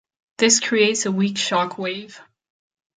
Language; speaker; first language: English; non-native, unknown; Catalan